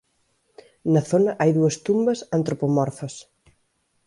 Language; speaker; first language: Galician; native; Galician